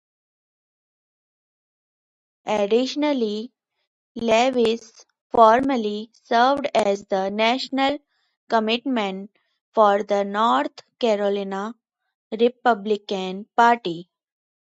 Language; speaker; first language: English; non-native, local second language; Hindi